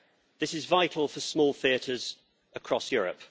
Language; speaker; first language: English; native; English